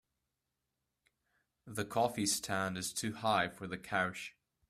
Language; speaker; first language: English; native; English